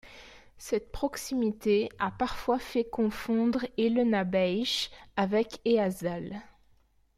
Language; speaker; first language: French; native; French